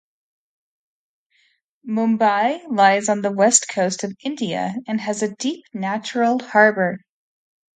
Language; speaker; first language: English; native; English